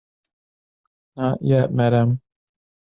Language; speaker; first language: English; native; English